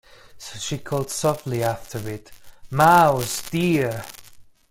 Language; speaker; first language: English; non-native, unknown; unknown